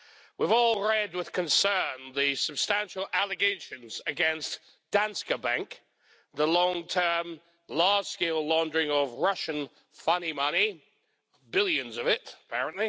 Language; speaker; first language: English; native; English